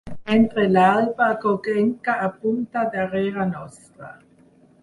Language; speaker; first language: Catalan; non-native, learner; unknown